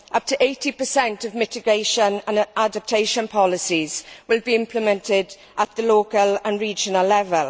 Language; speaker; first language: English; native; English